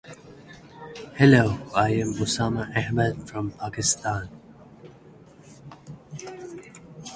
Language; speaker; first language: English; non-native, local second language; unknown